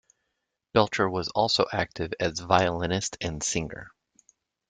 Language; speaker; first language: English; native; English